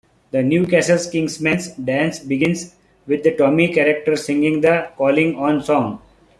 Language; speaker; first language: English; non-native, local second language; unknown